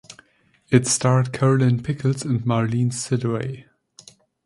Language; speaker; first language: English; non-native, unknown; German